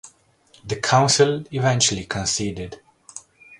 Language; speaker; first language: English; native; English